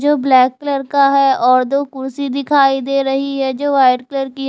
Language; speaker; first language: Hindi; non-native, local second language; Punjabi